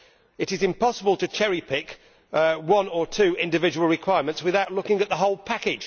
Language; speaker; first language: English; native; English